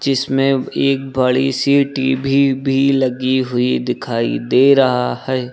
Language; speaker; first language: Hindi; native; Hindi